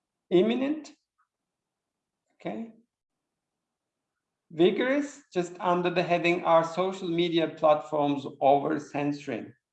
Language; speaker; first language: English; non-native, fluent; Turkish